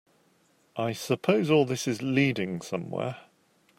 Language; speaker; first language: English; native; English